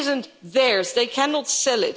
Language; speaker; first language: English; non-native, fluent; Dutch